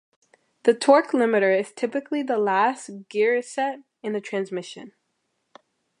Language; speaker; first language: English; native; English